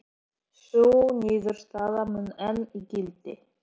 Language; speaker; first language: Icelandic; non-native, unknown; Polish